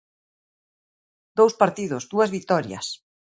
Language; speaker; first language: Galician; native; Galician